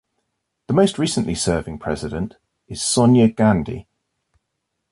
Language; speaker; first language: English; native; English